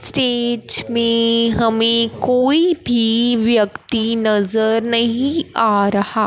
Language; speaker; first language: Hindi; non-native, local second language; Punjabi